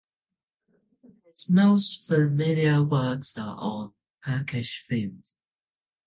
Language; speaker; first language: English; non-native, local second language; Cantonese